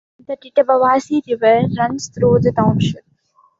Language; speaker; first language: English; non-native, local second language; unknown